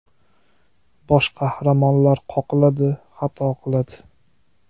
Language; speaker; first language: Uzbek; native; Uzbek